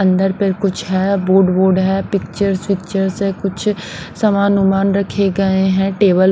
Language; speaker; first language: Hindi; non-native, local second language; Punjabi